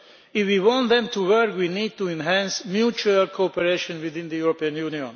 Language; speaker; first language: English; non-native, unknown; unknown